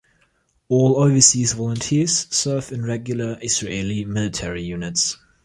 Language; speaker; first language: English; non-native, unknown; German